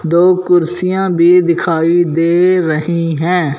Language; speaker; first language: Hindi; non-native, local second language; Punjabi